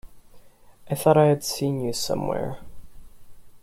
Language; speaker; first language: English; non-native, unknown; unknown